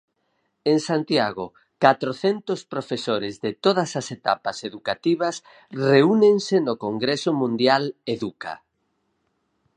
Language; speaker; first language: Galician; native; Galician